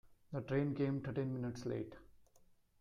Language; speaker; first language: English; non-native, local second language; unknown